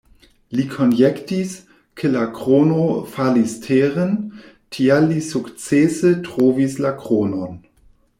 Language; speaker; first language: Esperanto; non-native, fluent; German